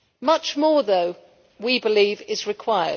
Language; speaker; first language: English; native; English